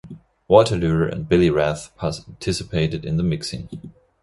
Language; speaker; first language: English; non-native, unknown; German